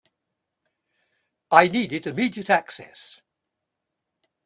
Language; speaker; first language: English; native; English